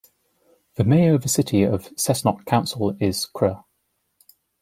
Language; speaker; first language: English; native; English